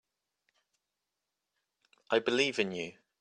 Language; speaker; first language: English; native; English